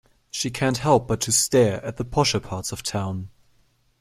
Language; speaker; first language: English; non-native, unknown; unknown